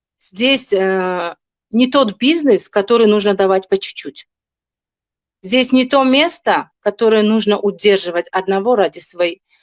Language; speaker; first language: Russian; non-native, local second language; Tajik